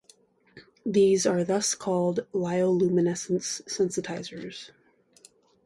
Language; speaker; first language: English; native; English